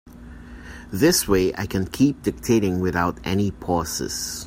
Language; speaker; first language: English; non-native, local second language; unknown